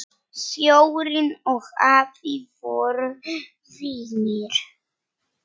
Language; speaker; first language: Icelandic; non-native, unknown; Polish